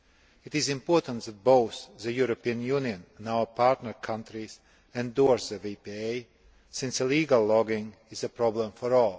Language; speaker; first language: English; non-native, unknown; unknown